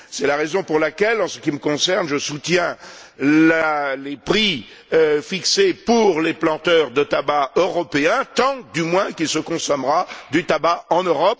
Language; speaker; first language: French; native; French